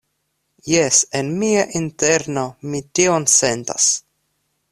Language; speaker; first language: Esperanto; non-native, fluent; Russian